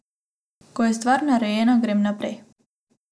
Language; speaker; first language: Slovenian; non-native, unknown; Macedonian